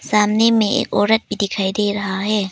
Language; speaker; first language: Hindi; non-native, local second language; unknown